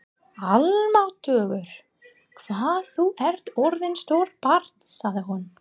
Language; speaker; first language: Icelandic; non-native, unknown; English